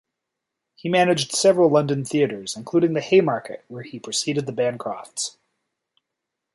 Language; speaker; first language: English; native; English